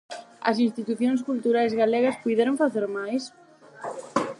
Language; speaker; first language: Galician; non-native, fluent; Spanish